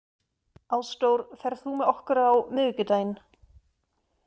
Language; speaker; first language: Icelandic; non-native, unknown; German